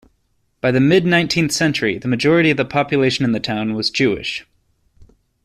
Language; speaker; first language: English; native; English